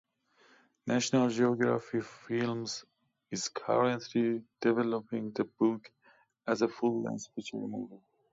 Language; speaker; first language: English; native; English